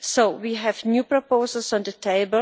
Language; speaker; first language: English; non-native, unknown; Czech